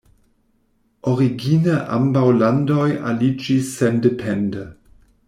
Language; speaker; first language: Esperanto; non-native, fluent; German